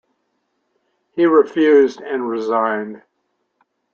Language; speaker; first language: English; native; English